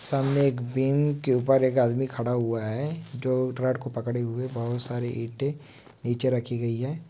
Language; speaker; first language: Hindi; non-native, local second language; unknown